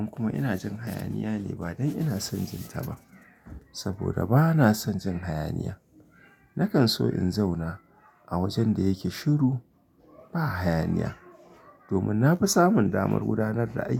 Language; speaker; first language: Hausa; native; Hausa